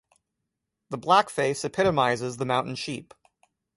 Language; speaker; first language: English; native; English